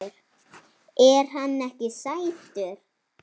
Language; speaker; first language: Icelandic; native; Icelandic